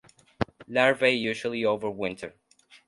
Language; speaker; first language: English; non-native, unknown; Spanish